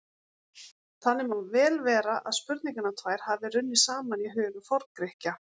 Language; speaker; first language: Icelandic; native; Icelandic